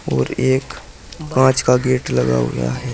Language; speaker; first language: Hindi; native; Hindi